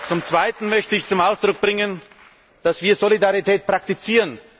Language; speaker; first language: German; native; German